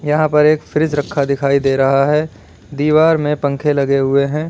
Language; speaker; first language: Hindi; native; Hindi